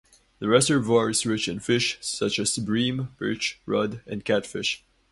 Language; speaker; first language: English; non-native, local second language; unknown